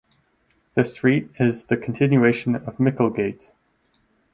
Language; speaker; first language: English; native; English